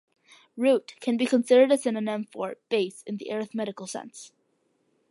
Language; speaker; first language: English; early bilingual, other home language; Malayalam